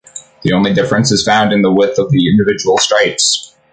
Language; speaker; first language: English; native; English